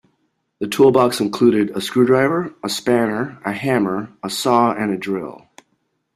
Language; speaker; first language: English; native; English